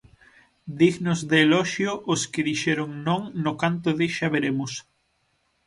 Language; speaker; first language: Galician; native; Galician